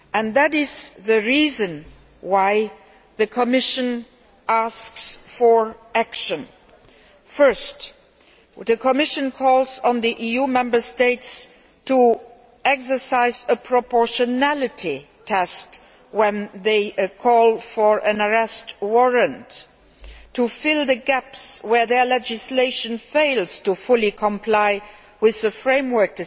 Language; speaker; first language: English; non-native, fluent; Luxembourgish